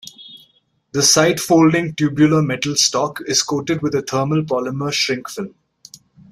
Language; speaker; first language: English; non-native, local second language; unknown